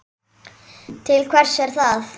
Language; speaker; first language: Icelandic; native; Icelandic